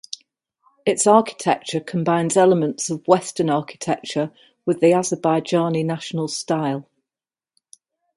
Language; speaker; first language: English; native; English